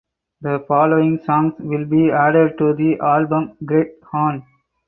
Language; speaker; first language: English; non-native, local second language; Tamil